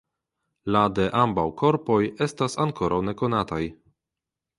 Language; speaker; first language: Esperanto; non-native, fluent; Polish